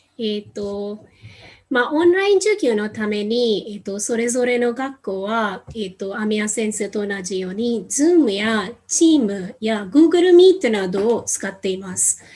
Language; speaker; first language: Japanese; non-native, fluent; Hindi